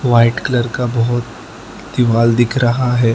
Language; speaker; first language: Hindi; non-native, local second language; Gujarati